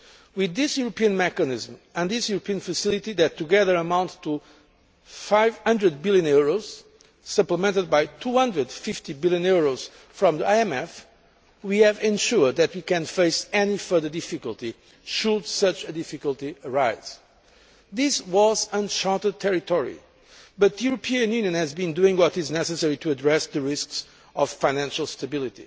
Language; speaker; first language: English; non-native, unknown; Portuguese